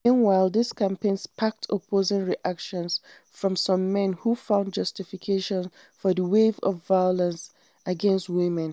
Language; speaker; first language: English; non-native, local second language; Hausa